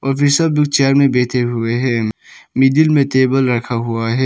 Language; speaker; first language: Hindi; early bilingual, other home language; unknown